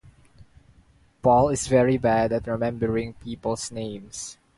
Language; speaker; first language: English; non-native, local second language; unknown